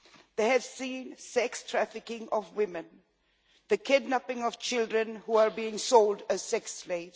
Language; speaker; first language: English; non-native, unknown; Swedish